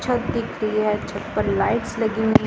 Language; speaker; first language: Hindi; non-native, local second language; Punjabi